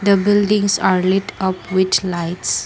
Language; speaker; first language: English; non-native, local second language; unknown